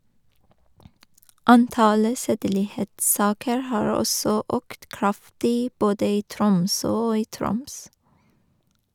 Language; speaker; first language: Norwegian; non-native, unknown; Persian